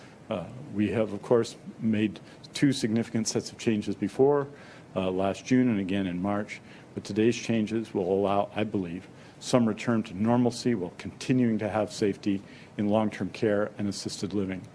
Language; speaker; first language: English; native; English